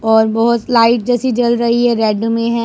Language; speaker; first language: Hindi; non-native, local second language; Punjabi